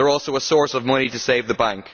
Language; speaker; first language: English; native; English